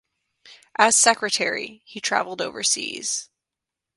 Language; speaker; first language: English; native; English